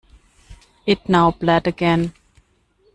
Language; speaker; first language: English; non-native, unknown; German